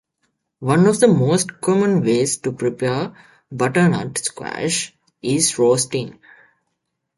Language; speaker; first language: English; native; English